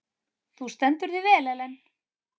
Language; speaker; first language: Icelandic; native; Icelandic